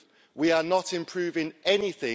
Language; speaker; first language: English; native; English